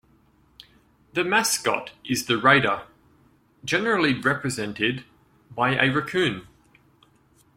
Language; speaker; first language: English; native; English